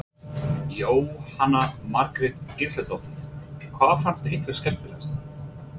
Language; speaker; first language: Icelandic; non-native, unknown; English